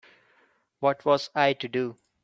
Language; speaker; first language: English; non-native, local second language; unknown